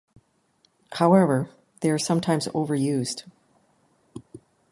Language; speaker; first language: English; native; English